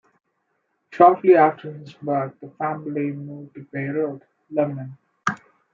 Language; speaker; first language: English; non-native, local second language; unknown